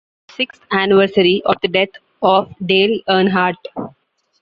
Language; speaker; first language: English; non-native, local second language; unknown